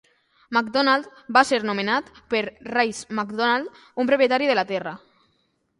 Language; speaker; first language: Catalan; non-native, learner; Spanish